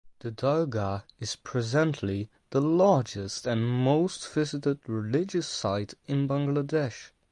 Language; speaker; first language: English; non-native, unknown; Dutch